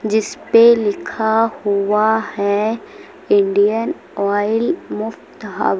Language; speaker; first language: Hindi; native; Hindi